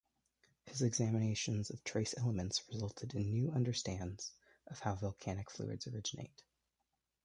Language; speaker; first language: English; native; English